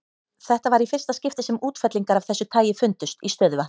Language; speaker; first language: Icelandic; native; Icelandic